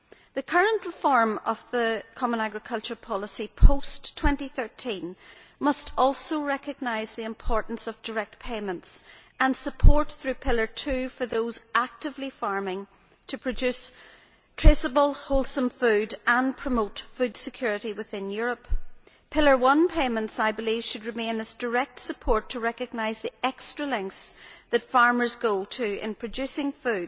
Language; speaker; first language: English; native; English